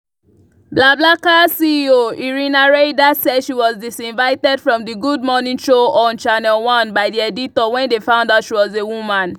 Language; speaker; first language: English; non-native, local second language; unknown